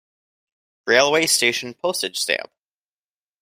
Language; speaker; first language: English; native; English